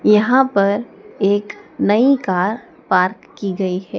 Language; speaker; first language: Hindi; native; Hindi